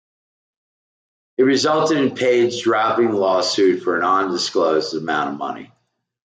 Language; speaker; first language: English; native; English